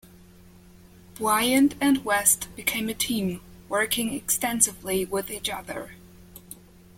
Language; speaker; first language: English; non-native, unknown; German